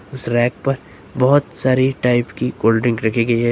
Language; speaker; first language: Hindi; native; Hindi